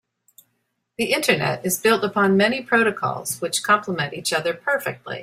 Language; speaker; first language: English; native; English